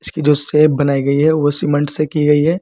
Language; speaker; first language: Hindi; native; Hindi